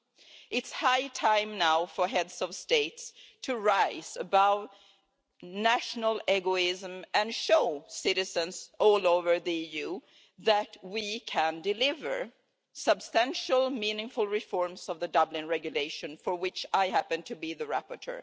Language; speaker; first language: English; non-native, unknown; Swedish